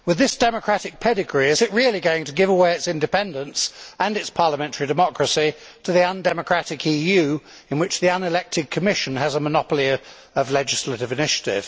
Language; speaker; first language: English; native; English